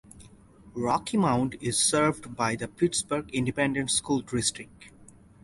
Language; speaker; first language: English; non-native, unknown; Bangla